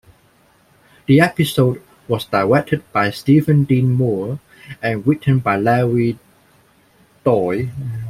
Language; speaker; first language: English; non-native, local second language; Cantonese